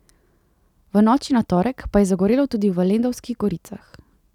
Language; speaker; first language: Slovenian; native; Slovenian